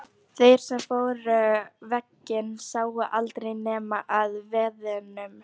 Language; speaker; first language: Icelandic; non-native, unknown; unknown